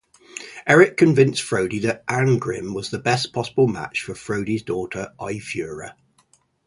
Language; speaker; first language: English; native; English